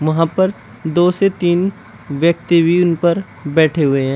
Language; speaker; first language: Hindi; native; Hindi